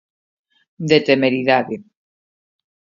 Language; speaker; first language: Galician; native; Galician